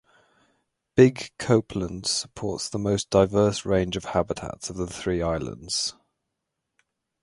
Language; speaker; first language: English; native; English